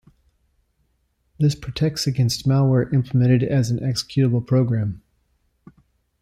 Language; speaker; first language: English; native; English